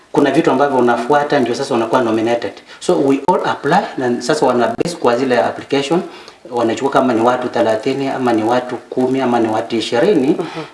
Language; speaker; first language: Swahili; non-native, local second language; Luyia